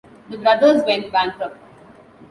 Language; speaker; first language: English; non-native, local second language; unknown